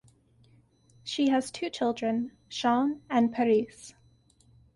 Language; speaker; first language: English; native; English